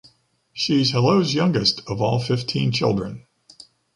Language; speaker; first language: English; native; English